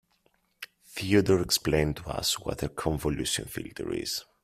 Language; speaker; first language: English; native; English